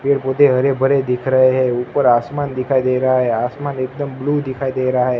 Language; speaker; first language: Hindi; non-native, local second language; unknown